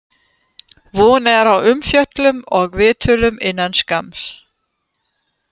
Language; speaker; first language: Icelandic; non-native, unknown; German